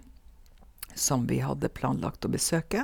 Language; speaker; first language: Norwegian; native; Norwegian